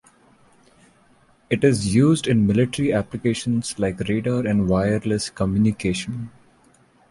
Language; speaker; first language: English; non-native, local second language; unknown